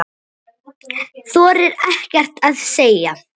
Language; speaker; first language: Icelandic; native; Icelandic